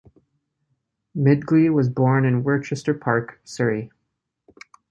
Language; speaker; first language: English; native; English